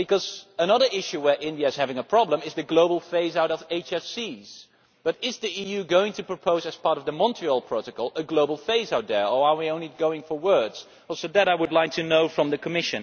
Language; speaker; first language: English; non-native, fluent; Dutch